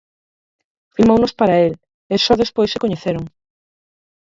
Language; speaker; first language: Galician; native; Galician